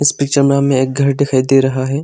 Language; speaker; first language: Hindi; non-native, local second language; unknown